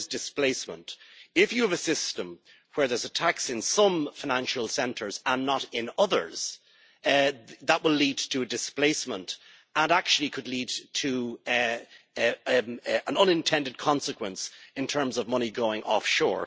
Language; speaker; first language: English; native; English